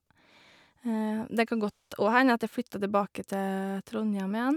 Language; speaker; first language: Norwegian; native; Norwegian